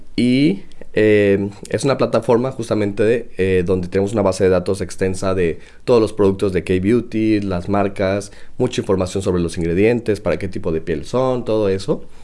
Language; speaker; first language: Spanish; native; Spanish